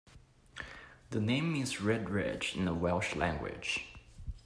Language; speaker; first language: English; non-native, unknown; Chinese